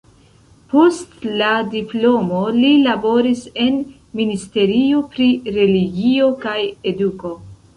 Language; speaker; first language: Esperanto; non-native, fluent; Central Kurdish